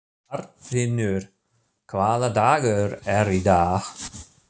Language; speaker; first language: Icelandic; non-native, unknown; German